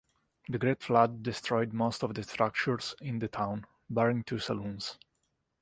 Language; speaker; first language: English; non-native, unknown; Italian